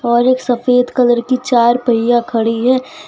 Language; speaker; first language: Hindi; non-native, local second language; Gujarati